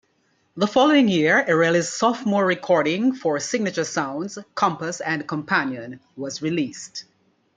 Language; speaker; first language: English; native; English